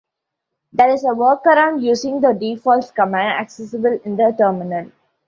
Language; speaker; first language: English; non-native, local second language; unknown